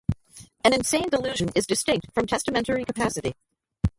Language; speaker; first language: English; native; English